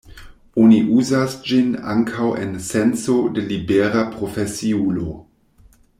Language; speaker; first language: Esperanto; non-native, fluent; German